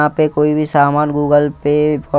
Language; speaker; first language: Hindi; non-native, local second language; Punjabi